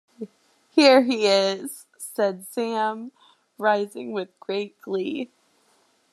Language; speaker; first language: English; native; English